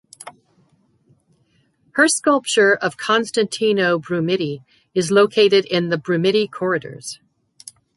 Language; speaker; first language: English; native; English